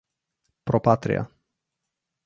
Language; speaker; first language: English; non-native, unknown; Slovenian